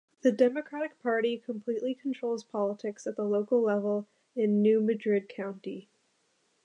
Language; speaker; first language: English; native; English